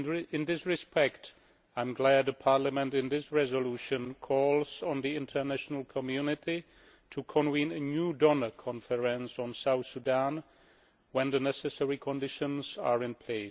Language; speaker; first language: English; non-native, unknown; Czech